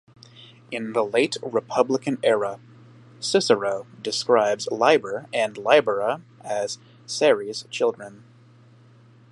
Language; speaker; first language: English; native; English